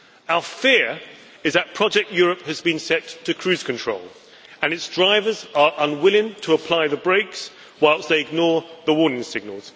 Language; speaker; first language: English; native; English